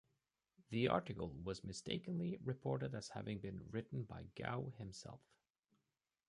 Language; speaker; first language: English; native; English